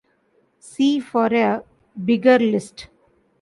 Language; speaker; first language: English; non-native, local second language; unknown